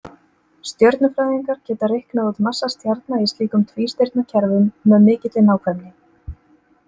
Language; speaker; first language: Icelandic; native; Icelandic